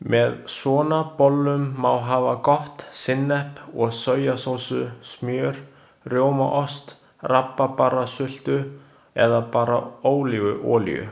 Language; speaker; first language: Icelandic; non-native, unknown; Chinese